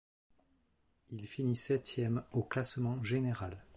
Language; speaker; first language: French; native; French